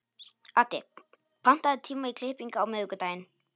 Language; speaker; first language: Icelandic; non-native, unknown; Polish